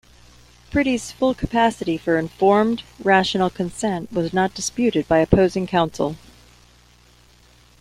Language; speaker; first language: English; native; English